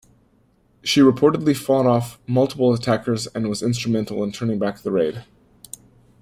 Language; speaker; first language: English; native; English